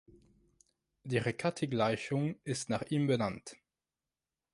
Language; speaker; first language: German; non-native, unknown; French